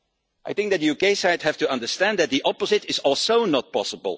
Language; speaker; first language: English; non-native, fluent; Dutch